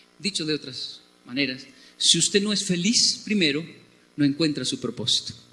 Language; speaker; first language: Spanish; native; Spanish